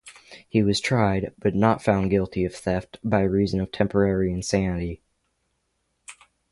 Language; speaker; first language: English; native; English